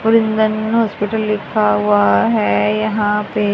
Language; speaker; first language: Hindi; native; Hindi